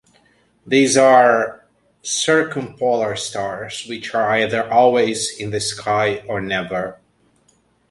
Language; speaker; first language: English; native; English